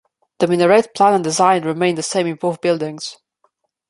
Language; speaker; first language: English; non-native, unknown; Slovenian